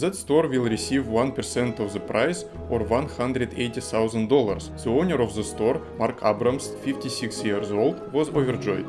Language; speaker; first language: English; non-native, fluent; Russian